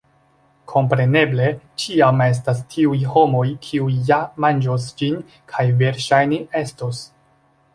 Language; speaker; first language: Esperanto; non-native, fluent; Chinese